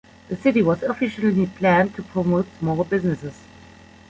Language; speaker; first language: English; non-native, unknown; German